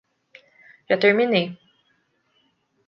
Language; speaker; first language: Portuguese; native; Portuguese